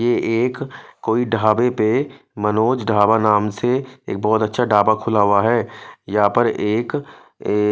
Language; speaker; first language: Hindi; non-native, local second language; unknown